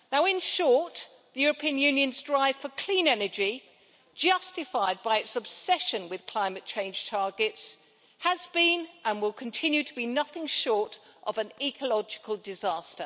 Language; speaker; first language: English; native; English